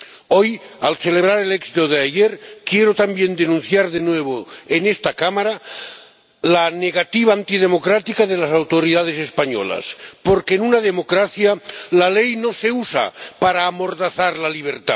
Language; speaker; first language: Spanish; non-native, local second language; Catalan